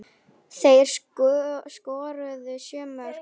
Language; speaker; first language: Icelandic; native; Icelandic